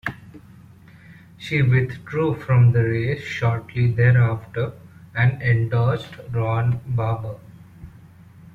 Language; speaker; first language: English; non-native, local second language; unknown